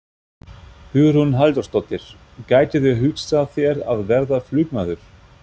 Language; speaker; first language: Icelandic; non-native, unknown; German